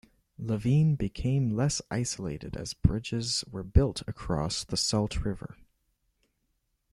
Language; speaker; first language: English; native; English